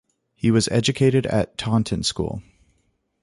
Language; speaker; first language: English; native; English